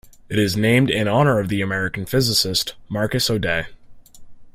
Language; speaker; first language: English; native; English